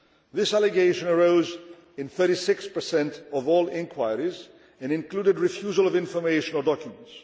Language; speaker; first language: English; non-native, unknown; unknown